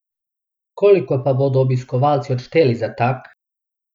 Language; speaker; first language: Slovenian; non-native, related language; Bosnian